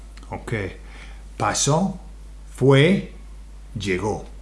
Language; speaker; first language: Spanish; non-native, fluent; English